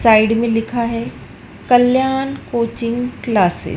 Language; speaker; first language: Hindi; native; Hindi